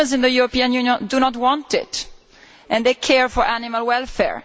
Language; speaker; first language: English; non-native, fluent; Italian